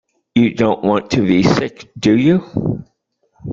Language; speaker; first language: English; native; English